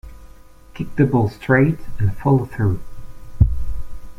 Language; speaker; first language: English; non-native, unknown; French